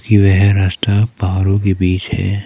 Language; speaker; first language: Hindi; non-native, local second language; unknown